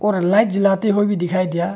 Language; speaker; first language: Hindi; non-native, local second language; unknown